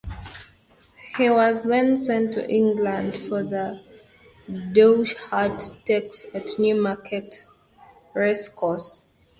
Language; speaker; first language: English; native; English